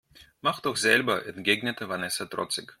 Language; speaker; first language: German; non-native, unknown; Russian